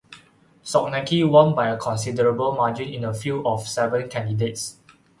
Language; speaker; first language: English; non-native, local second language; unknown